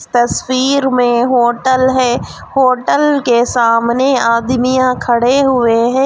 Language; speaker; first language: Hindi; non-native, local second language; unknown